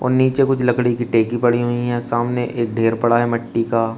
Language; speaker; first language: Hindi; native; Hindi